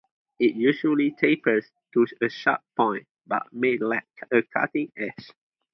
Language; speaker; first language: English; non-native, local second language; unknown